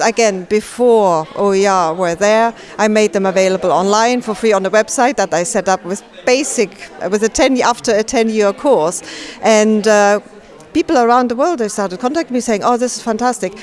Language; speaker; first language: English; non-native, fluent; German